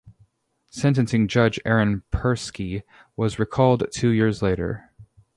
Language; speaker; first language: English; native; English